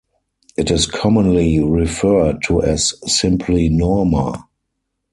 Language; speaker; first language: English; non-native, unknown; German